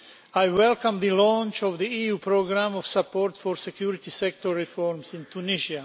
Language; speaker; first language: English; non-native, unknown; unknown